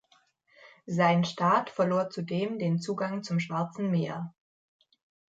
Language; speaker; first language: German; native; German